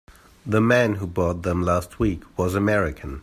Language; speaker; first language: English; native; English